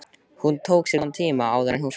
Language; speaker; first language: Icelandic; native; Icelandic